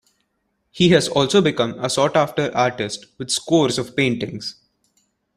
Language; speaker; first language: English; non-native, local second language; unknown